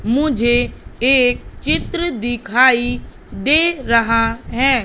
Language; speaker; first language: Hindi; native; Hindi